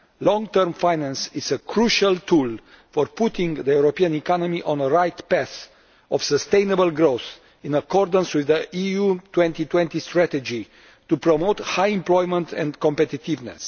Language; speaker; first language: English; non-native, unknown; Romanian